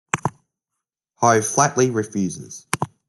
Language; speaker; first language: English; native; English